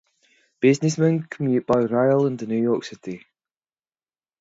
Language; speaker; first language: English; native; English